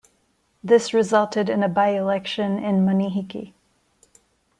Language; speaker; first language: English; non-native, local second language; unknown